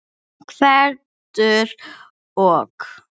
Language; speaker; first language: Icelandic; non-native, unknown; English